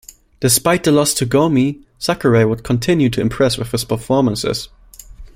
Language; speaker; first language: English; non-native, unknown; German